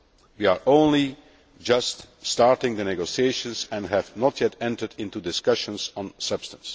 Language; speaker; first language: English; non-native, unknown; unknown